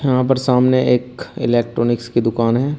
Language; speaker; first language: Hindi; native; Hindi